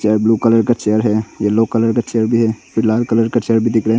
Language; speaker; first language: Hindi; non-native, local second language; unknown